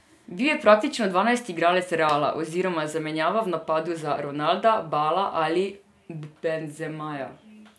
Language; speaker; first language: Slovenian; non-native, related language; Serbian